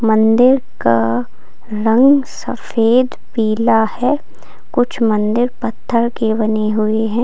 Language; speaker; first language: Hindi; native; Hindi